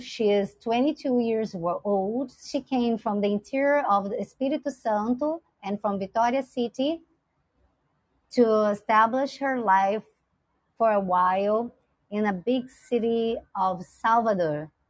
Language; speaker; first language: English; non-native, fluent; Portuguese